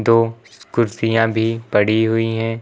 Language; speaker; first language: Hindi; native; Hindi